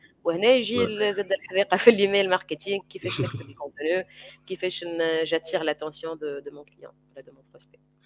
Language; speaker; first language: Arabic; native; Arabic